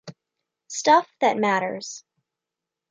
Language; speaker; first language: English; native; English